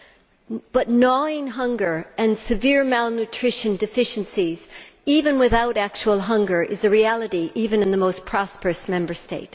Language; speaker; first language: English; native; English